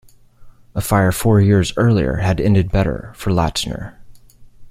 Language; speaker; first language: English; native; English